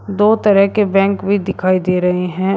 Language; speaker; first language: Hindi; native; Hindi